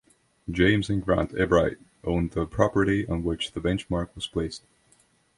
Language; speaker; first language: English; non-native, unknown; Estonian